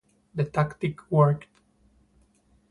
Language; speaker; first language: English; non-native, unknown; Spanish